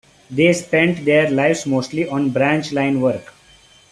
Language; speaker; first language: English; non-native, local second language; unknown